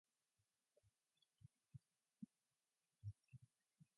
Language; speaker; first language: English; non-native, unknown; Mongolian